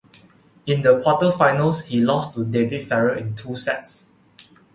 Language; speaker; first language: English; non-native, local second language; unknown